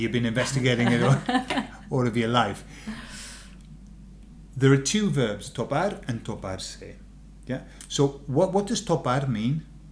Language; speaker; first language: English; native; English